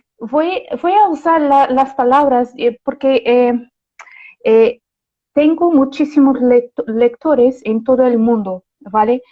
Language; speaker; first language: Spanish; non-native, related language; Portuguese